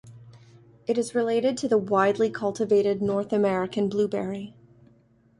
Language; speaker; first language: English; native; English